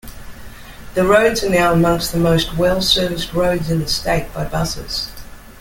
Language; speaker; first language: English; native; English